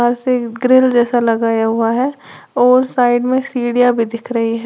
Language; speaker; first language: Hindi; native; Hindi